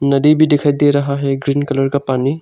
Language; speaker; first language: Hindi; non-native, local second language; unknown